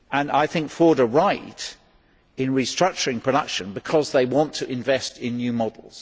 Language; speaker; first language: English; native; English